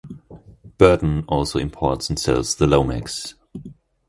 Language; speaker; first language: English; non-native, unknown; German